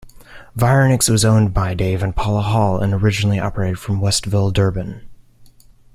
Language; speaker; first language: English; native; English